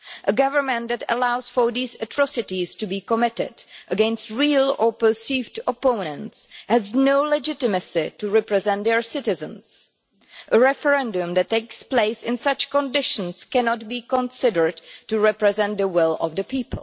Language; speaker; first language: English; non-native, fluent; Czech